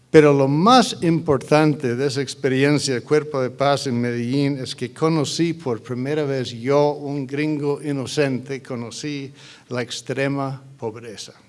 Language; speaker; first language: Spanish; non-native, fluent; English